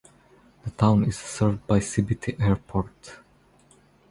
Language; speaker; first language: English; non-native, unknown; Croatian